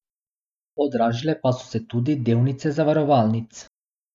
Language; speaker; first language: Slovenian; non-native, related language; Bosnian